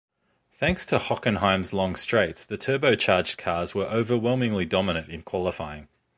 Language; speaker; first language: English; native; English